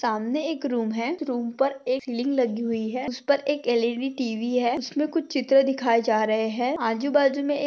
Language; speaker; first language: Hindi; non-native, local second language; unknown